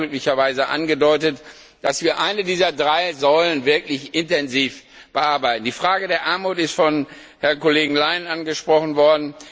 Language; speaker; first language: German; non-native, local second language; Luxembourgish